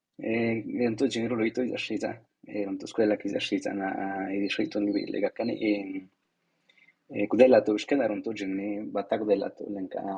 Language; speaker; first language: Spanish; non-native, local second language; Zapotec